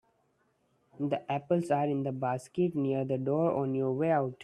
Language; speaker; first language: English; non-native, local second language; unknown